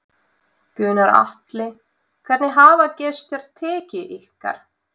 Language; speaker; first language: Icelandic; non-native, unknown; Russian